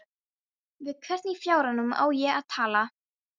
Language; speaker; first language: Icelandic; non-native, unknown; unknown